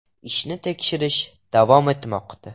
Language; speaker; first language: Uzbek; non-native, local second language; Russian